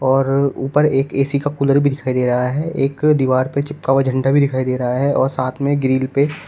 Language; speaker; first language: Hindi; native; Hindi